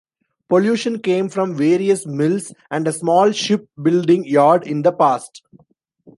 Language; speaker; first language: English; non-native, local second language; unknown